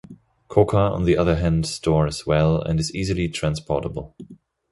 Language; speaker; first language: English; non-native, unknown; German